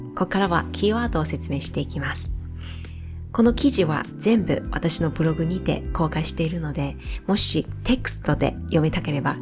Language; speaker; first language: Japanese; non-native, fluent; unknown